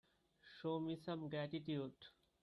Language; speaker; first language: English; non-native, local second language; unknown